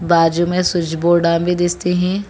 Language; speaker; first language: Hindi; non-native, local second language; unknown